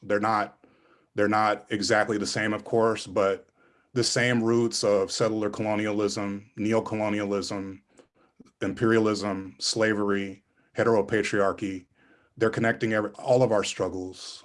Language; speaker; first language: English; native; English